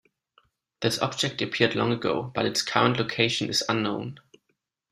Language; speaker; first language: English; non-native, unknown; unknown